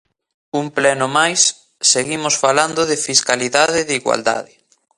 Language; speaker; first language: Galician; native; Galician